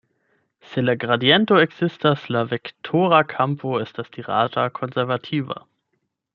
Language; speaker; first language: Esperanto; non-native, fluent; German